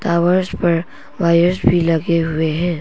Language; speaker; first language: Hindi; non-native, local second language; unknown